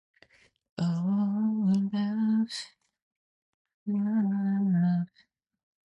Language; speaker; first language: English; non-native, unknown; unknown